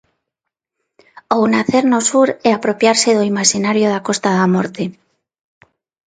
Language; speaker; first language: Galician; non-native, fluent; Spanish